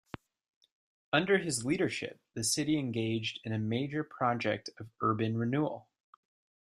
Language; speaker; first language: English; native; English